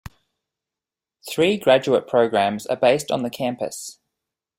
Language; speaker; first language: English; native; English